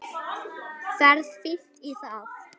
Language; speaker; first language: Icelandic; native; Icelandic